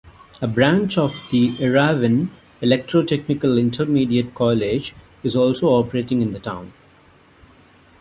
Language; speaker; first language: English; non-native, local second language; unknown